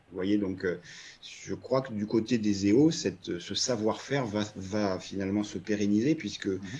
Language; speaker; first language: French; native; French